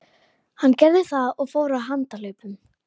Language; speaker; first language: Icelandic; native; Icelandic